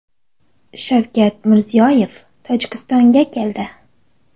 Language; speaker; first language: Uzbek; non-native, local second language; Kara-Kalpak